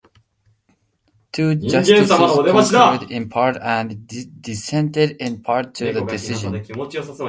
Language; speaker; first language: English; non-native, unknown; Japanese